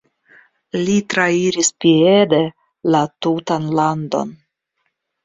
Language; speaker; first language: Esperanto; non-native, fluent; Russian